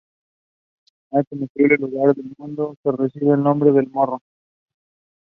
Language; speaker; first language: English; non-native, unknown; Spanish